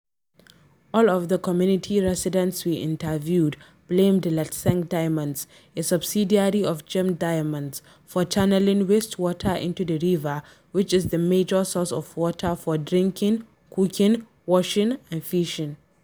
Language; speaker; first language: English; non-native, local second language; Hausa